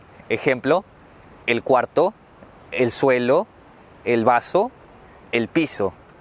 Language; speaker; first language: Spanish; native; Spanish